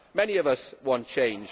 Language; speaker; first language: English; native; English